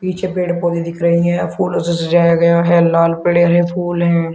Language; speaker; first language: Hindi; native; Hindi